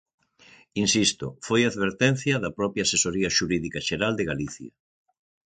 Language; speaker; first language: Galician; native; Galician